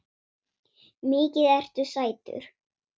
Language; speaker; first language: Icelandic; non-native, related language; Swedish